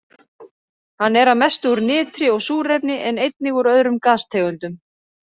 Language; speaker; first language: Icelandic; native; Icelandic